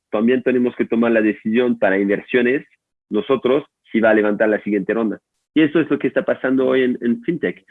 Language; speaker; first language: Spanish; non-native, fluent; French